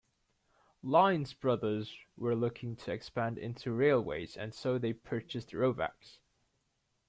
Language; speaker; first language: English; native; English